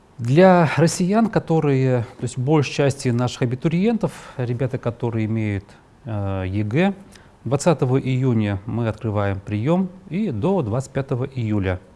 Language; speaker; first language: Russian; native; Russian